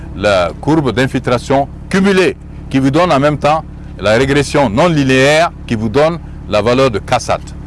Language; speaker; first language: French; non-native, local second language; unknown